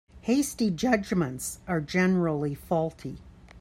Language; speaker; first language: English; native; English